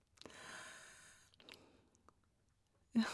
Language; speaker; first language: Norwegian; non-native, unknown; German